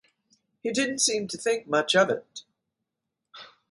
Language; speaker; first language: English; native; English